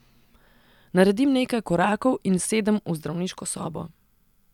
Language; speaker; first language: Slovenian; non-native, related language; Serbian